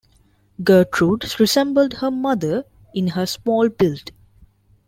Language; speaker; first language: English; non-native, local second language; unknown